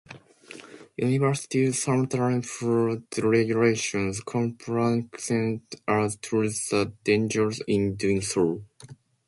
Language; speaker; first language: English; non-native, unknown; Japanese